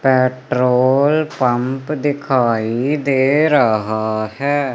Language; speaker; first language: Hindi; native; Hindi